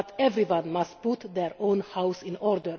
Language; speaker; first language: English; non-native, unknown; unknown